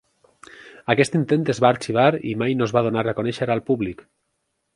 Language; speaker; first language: Catalan; native; Catalan